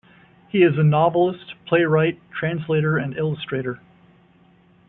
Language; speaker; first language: English; native; English